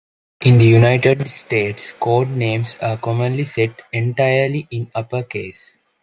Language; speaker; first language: English; non-native, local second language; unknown